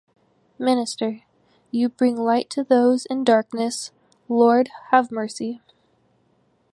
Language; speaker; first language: English; native; English